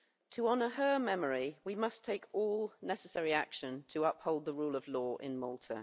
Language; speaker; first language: English; native; English